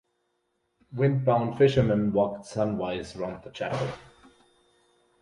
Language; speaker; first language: English; non-native, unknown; German